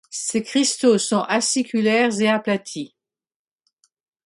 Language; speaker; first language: French; non-native, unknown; English